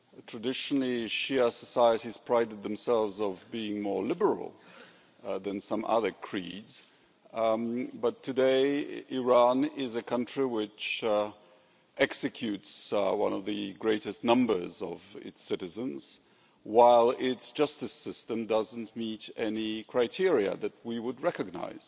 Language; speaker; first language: English; native; English